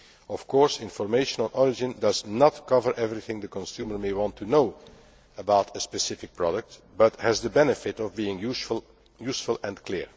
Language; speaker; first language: English; non-native, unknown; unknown